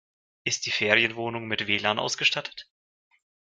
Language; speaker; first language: German; non-native, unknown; Russian